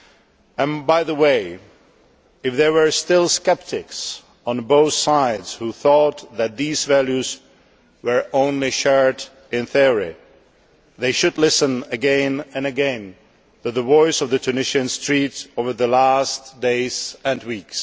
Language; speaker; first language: English; non-native, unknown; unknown